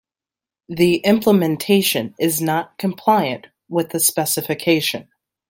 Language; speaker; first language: English; native; English